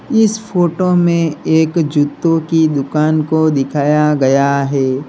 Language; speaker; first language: Hindi; native; Hindi